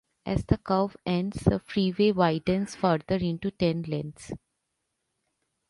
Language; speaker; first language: English; non-native, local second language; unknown